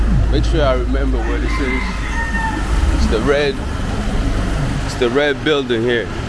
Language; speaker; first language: English; native; English